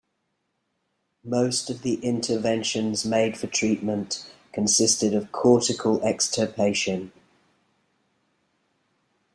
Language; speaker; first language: English; native; English